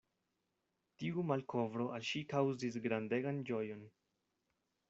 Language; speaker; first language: Esperanto; non-native, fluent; Spanish